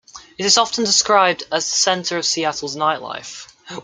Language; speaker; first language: English; native; English